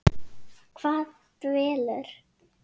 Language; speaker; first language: Icelandic; native; Icelandic